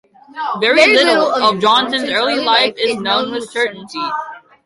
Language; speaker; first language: English; native; English